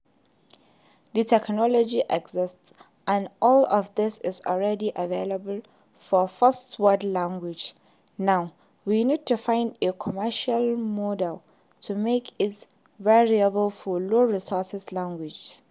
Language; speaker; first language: English; non-native, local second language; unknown